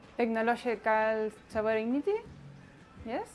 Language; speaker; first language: English; non-native, learner; Spanish